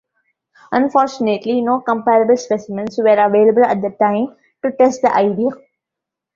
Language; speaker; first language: English; non-native, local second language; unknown